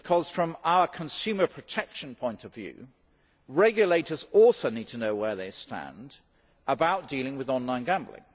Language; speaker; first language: English; native; English